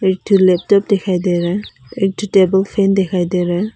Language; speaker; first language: Hindi; non-native, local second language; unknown